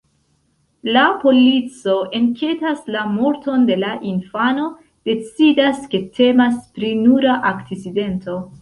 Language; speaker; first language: Esperanto; non-native, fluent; Central Kurdish